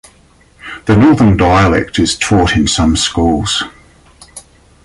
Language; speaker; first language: English; native; English